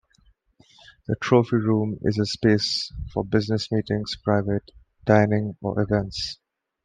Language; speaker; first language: English; non-native, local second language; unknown